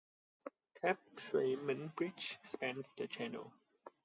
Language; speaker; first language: English; non-native, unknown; Vietnamese